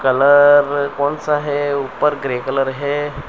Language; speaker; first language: Hindi; non-native, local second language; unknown